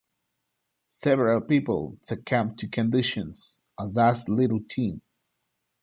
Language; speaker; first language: English; non-native, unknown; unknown